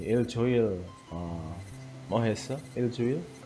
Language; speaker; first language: Korean; non-native, fluent; Indonesian